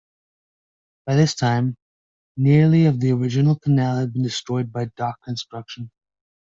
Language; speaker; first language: English; native; English